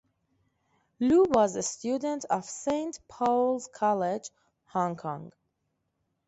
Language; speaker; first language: English; non-native, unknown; Persian